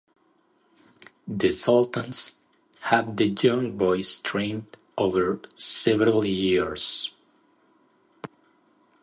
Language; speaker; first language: English; native; English